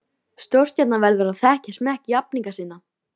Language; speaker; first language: Icelandic; native; Icelandic